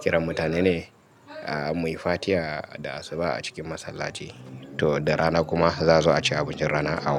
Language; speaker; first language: Hausa; native; Hausa